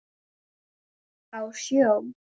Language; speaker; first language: Icelandic; native; Icelandic